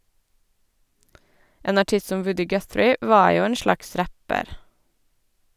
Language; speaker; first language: Norwegian; native; Norwegian